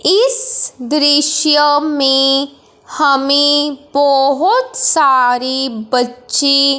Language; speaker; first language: Hindi; non-native, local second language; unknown